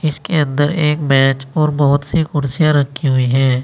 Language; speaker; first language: Hindi; native; Hindi